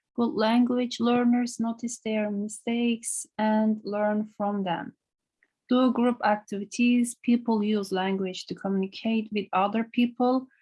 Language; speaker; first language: English; non-native, learner; Turkish